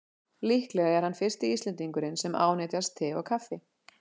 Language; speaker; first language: Icelandic; native; Icelandic